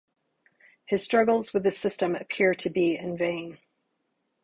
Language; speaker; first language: English; native; English